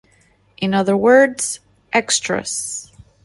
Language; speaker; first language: English; non-native, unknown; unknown